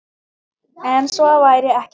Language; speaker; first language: Icelandic; non-native, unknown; Thai